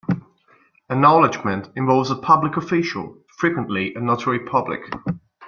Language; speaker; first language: English; non-native, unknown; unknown